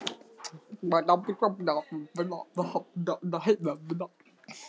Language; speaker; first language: Icelandic; non-native, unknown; Russian